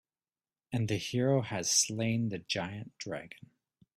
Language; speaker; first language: English; native; English